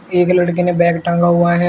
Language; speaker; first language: Hindi; native; Hindi